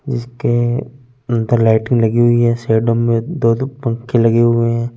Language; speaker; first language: Hindi; non-native, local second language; Punjabi